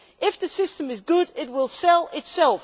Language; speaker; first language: English; non-native, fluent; Dutch